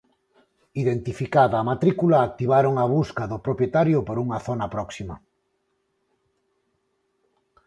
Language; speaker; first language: Galician; non-native, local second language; Spanish